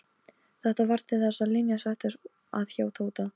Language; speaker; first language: Icelandic; non-native, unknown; Polish